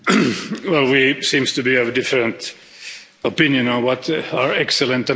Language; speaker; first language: English; non-native, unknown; Finnish